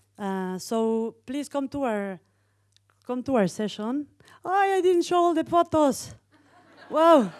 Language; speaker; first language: English; non-native, fluent; Spanish